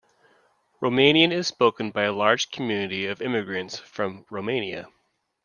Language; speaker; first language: English; native; English